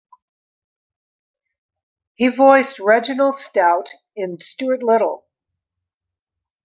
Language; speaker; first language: English; native; English